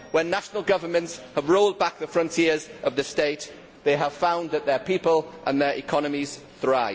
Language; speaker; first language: English; native; English